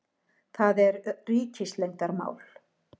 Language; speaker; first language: Icelandic; native; Icelandic